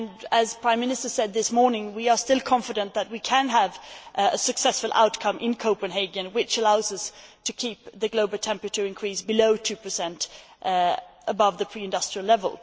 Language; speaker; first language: English; non-native, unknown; Swedish